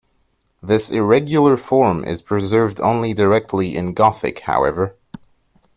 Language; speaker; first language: English; non-native, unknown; French